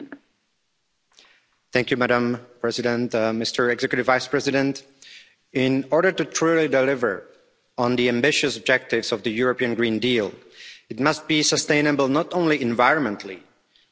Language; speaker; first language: English; non-native, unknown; Czech